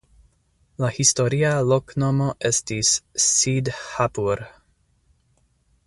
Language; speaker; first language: Esperanto; non-native, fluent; English